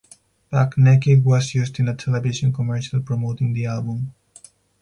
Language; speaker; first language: English; non-native, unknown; Spanish